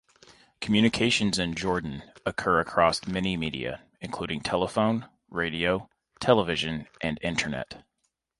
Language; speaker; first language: English; native; English